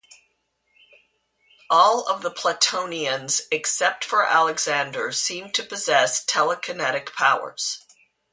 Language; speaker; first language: English; native; English